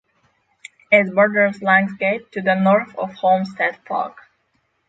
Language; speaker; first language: English; non-native, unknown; Polish